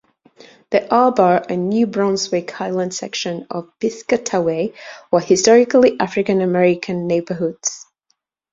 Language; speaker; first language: English; native; English